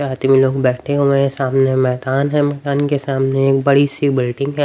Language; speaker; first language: Hindi; native; Hindi